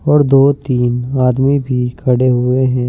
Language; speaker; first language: Hindi; native; Hindi